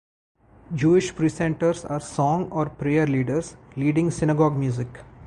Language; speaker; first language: English; non-native, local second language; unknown